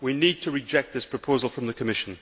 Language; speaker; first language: English; native; English